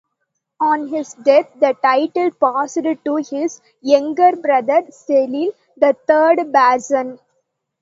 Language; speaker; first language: English; non-native, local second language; Tamil